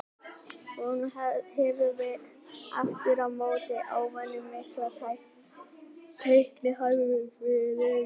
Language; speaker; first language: Icelandic; native; Icelandic